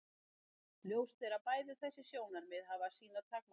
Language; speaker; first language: Icelandic; native; Icelandic